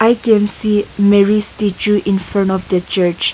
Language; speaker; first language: English; non-native, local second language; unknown